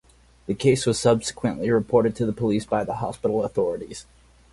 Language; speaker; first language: English; native; English